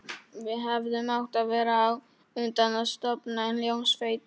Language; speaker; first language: Icelandic; non-native, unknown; Polish